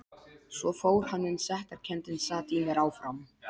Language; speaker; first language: Icelandic; non-native, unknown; Polish